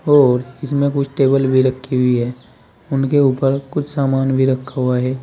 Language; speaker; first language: Hindi; native; Hindi